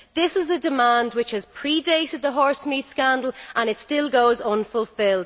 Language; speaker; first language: English; native; English